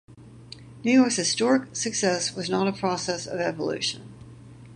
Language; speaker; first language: English; native; English